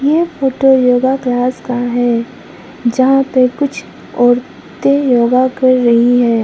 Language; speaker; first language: Hindi; non-native, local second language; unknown